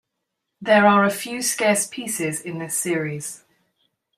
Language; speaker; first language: English; native; English